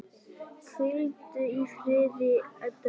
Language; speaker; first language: Icelandic; native; Icelandic